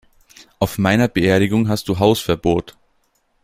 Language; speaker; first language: German; native; German